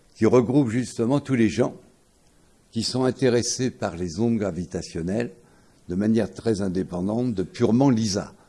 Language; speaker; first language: French; native; French